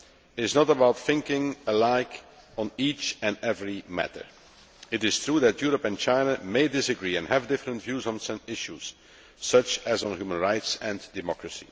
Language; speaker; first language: English; non-native, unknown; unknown